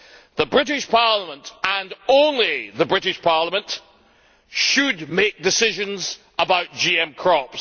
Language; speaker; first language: English; native; English